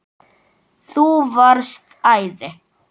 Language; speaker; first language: Icelandic; native; Icelandic